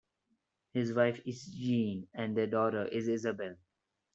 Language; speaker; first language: English; non-native, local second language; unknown